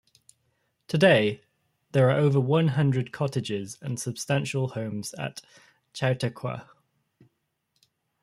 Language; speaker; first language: English; native; English